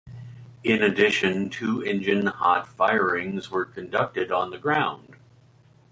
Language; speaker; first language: English; native; English